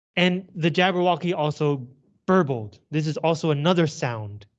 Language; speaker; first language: English; native; English